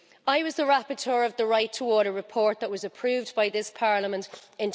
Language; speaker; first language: English; native; English